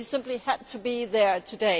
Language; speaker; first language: English; non-native, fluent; Danish